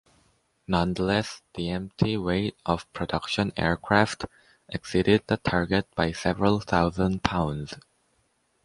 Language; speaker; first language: English; native; English